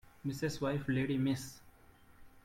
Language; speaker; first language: English; non-native, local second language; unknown